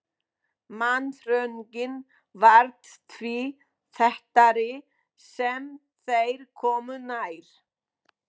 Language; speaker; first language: Icelandic; non-native, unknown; Polish